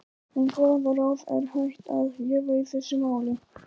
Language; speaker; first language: Icelandic; non-native, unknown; Polish